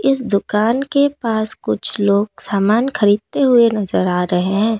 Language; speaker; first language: Hindi; non-native, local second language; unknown